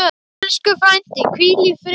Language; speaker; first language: Icelandic; native; Icelandic